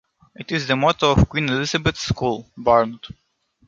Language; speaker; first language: English; non-native, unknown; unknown